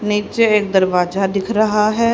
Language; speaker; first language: Hindi; native; Hindi